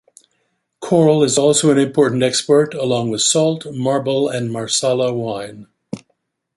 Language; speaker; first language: English; native; English